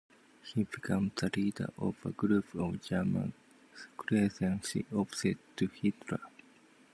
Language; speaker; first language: English; non-native, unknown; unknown